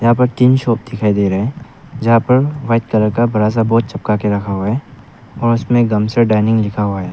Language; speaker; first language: Hindi; early bilingual, other home language; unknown